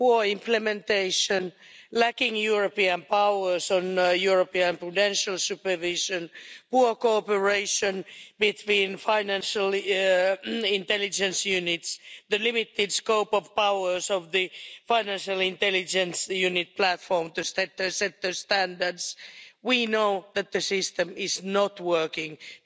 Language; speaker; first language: English; non-native, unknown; Finnish